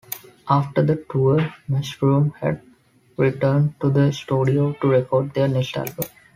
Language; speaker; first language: English; non-native, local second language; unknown